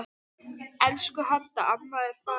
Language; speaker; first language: Icelandic; non-native, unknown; English